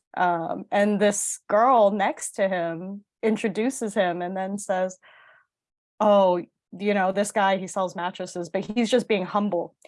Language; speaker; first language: English; early bilingual, other home language; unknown